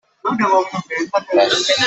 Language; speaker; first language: English; non-native, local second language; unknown